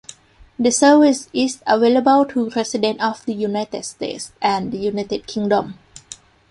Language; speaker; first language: English; non-native, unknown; Thai